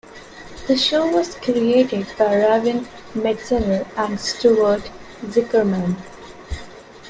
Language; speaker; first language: English; non-native, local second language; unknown